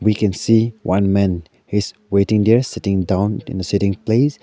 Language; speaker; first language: English; non-native, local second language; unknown